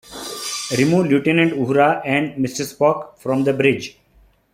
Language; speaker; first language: English; non-native, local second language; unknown